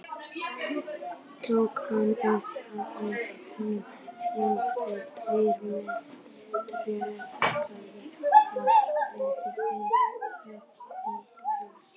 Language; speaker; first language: Icelandic; native; Icelandic